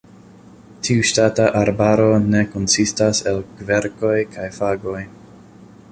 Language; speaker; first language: Esperanto; non-native, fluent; English